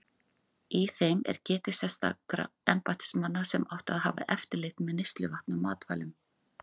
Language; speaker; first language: Icelandic; native; Icelandic